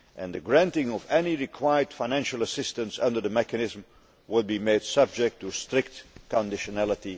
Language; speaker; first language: English; non-native, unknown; Dutch